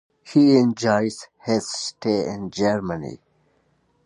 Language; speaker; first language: English; non-native, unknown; Pashto